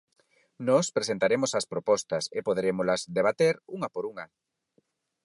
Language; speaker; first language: Galician; non-native, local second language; Spanish